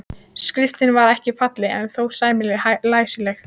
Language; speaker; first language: Icelandic; native; Icelandic